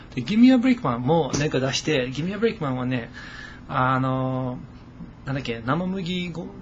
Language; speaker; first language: Japanese; non-native, fluent; English